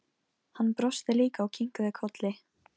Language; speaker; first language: Icelandic; non-native, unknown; Polish